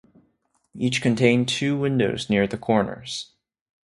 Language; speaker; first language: English; non-native, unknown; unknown